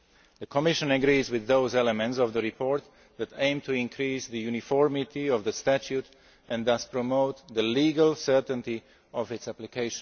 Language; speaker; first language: English; non-native, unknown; Slovak